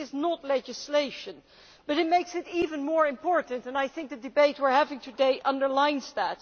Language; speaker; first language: English; non-native, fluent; Dutch